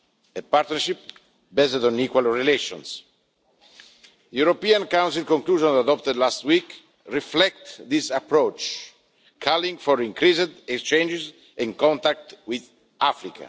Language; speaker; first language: English; non-native, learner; Italian